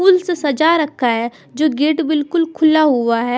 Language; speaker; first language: Hindi; non-native, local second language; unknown